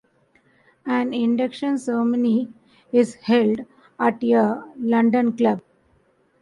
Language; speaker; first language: English; non-native, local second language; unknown